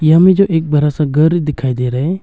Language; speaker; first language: Hindi; non-native, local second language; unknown